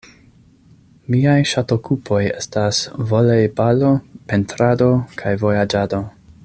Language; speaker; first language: Esperanto; non-native, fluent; English